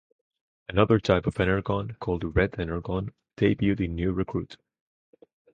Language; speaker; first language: English; non-native, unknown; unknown